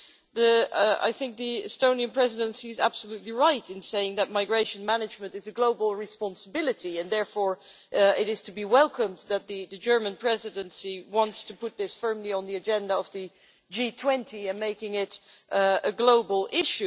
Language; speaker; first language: English; non-native, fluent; Dutch